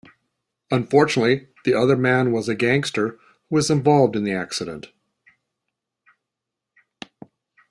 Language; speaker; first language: English; native; English